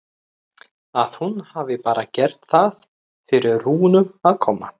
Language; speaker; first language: Icelandic; non-native, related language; Swedish